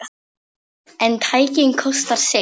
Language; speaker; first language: Icelandic; non-native, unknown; Polish